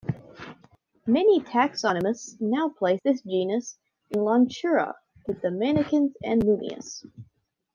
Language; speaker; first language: English; native; English